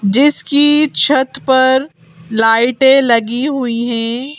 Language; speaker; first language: Hindi; native; Hindi